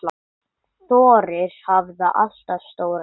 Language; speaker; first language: Icelandic; non-native, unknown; English